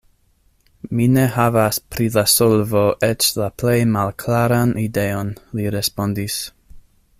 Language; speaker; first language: Esperanto; non-native, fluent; English